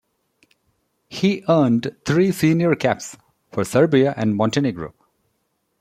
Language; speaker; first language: English; non-native, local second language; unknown